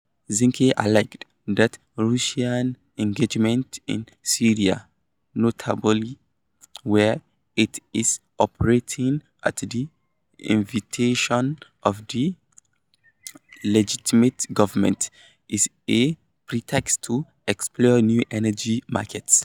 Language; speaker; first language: English; non-native, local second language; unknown